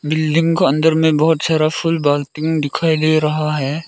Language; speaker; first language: Hindi; non-native, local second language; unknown